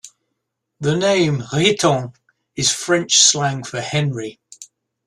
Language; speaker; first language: English; native; English